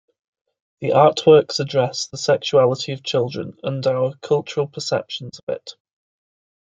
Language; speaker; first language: English; native; English